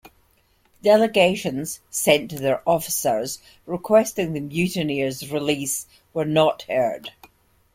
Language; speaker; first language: English; native; English